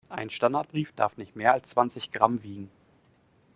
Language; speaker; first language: German; native; German